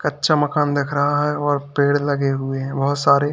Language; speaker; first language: Hindi; native; Hindi